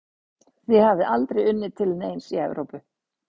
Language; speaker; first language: Icelandic; native; Icelandic